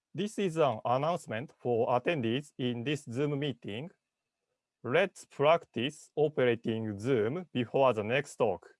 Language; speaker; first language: English; non-native, learner; Japanese